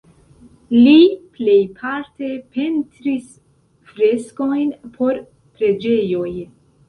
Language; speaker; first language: Esperanto; non-native, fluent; Central Kurdish